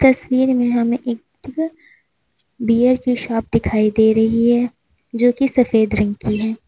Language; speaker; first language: Hindi; native; Hindi